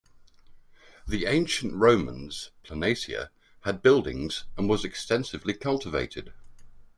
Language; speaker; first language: English; native; English